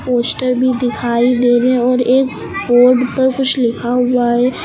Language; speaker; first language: Hindi; native; Hindi